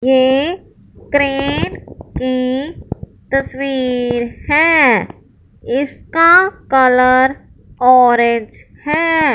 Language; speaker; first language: Hindi; non-native, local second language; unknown